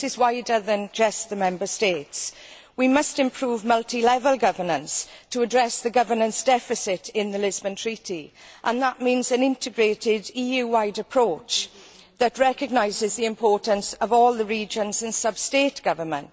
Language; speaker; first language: English; native; English